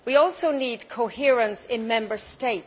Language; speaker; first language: English; native; English